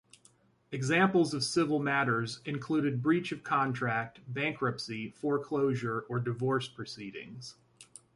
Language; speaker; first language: English; native; English